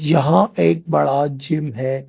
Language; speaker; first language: Hindi; non-native, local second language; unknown